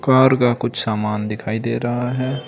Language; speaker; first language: Hindi; native; Hindi